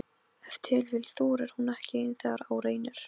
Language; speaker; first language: Icelandic; non-native, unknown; Polish